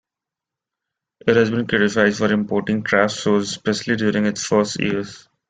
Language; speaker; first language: English; non-native, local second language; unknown